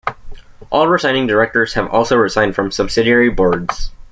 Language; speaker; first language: English; native; English